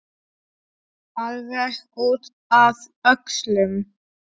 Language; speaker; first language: Icelandic; non-native, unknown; Polish